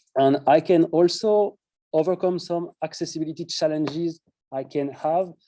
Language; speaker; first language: English; non-native, fluent; French